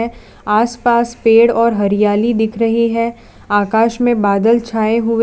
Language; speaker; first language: Hindi; non-native, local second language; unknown